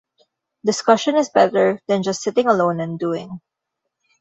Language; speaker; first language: English; non-native, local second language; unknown